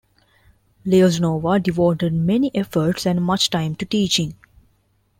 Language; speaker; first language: English; non-native, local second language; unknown